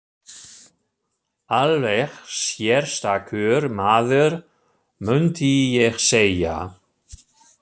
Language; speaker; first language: Icelandic; non-native, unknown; German